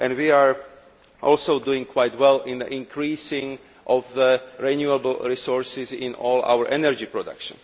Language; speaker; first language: English; non-native, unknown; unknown